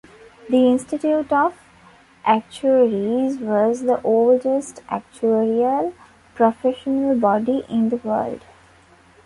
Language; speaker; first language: English; non-native, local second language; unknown